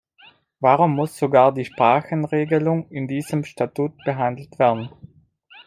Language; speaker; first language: German; non-native, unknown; Italian